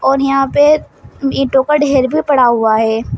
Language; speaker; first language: Hindi; native; Hindi